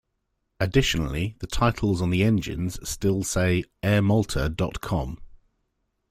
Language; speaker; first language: English; native; English